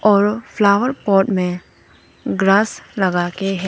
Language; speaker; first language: Hindi; non-native, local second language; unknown